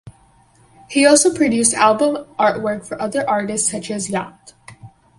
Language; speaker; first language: English; native; English